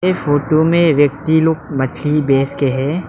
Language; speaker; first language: Hindi; early bilingual, other home language; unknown